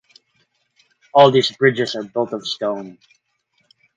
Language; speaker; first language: English; non-native, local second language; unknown